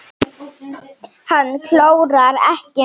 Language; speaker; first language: Icelandic; non-native, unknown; Slovenian